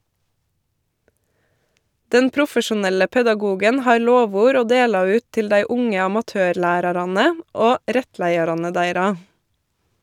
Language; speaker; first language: Norwegian; native; Norwegian